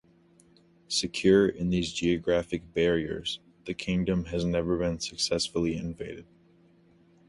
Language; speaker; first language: English; native; English